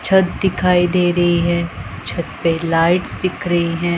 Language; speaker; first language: Hindi; non-native, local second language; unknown